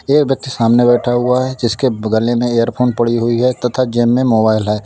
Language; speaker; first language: Hindi; native; Hindi